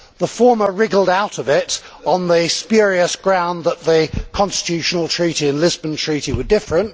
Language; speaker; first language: English; native; English